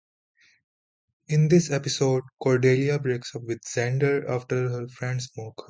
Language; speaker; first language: English; non-native, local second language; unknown